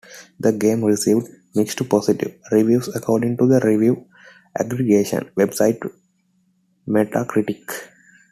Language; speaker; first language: English; non-native, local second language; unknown